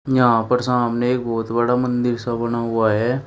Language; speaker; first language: Hindi; native; Hindi